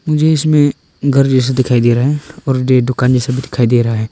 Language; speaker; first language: Hindi; non-native, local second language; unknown